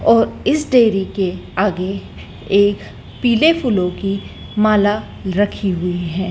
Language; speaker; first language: Hindi; native; Hindi